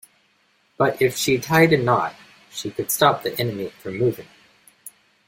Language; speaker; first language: English; native; English